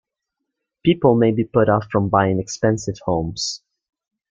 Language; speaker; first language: English; native; English